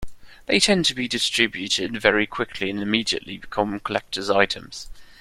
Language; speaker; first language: English; non-native, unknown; German